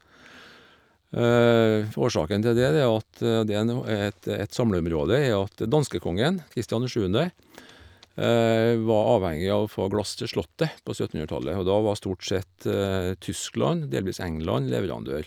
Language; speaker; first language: Norwegian; native; Norwegian